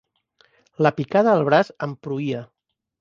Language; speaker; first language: Catalan; native; Catalan